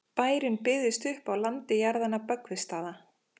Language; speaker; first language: Icelandic; native; Icelandic